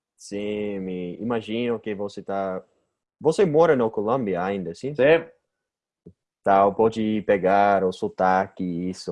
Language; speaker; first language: Portuguese; non-native, learner; English